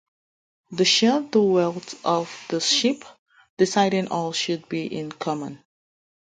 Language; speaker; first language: English; native; English